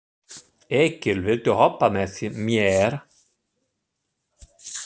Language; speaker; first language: Icelandic; non-native, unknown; German